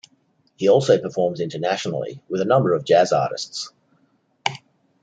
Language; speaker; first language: English; native; English